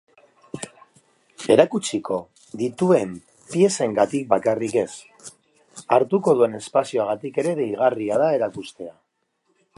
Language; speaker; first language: Basque; non-native, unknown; Spanish